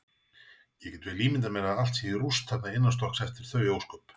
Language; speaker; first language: Icelandic; native; Icelandic